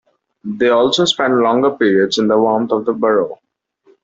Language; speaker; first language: English; non-native, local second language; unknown